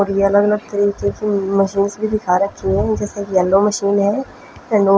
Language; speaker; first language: Hindi; non-native, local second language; Punjabi